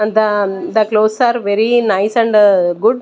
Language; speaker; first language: English; non-native, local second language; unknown